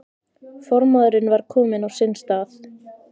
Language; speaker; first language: Icelandic; native; Icelandic